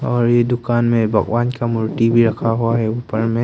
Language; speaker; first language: Hindi; non-native, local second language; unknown